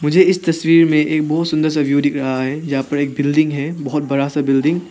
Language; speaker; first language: Hindi; non-native, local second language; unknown